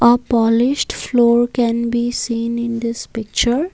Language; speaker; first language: English; non-native, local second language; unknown